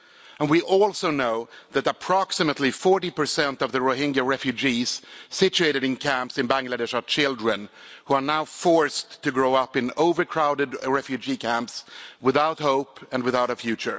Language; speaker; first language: English; non-native, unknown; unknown